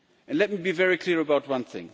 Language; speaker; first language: English; non-native, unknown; German